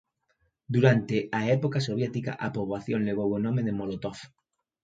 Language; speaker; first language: Galician; native; Galician